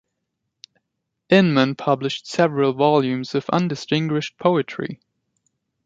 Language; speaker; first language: English; non-native, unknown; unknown